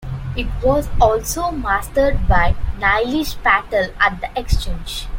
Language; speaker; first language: English; non-native, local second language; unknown